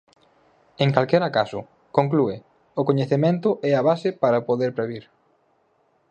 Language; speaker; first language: Galician; native; Galician